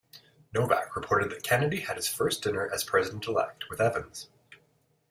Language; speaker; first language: English; native; English